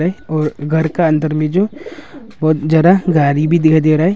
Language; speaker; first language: Hindi; non-native, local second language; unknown